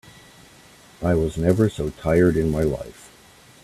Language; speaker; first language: English; native; English